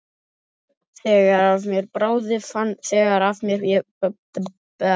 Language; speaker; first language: Icelandic; native; Icelandic